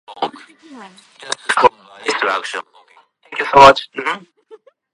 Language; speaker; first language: English; native; English